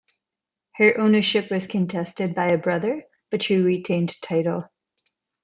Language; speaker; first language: English; non-native, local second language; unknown